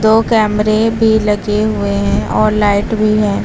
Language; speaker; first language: Hindi; native; Hindi